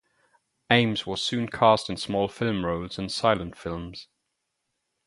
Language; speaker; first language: English; non-native, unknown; German